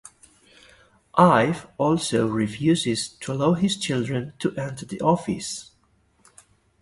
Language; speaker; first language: English; non-native, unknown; Galician